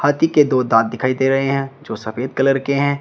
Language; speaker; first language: Hindi; native; Hindi